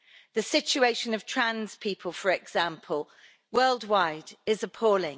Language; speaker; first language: English; native; English